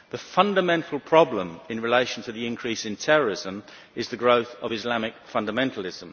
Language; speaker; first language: English; native; English